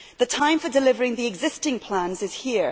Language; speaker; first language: English; native; English